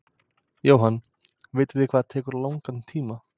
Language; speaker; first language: Icelandic; non-native, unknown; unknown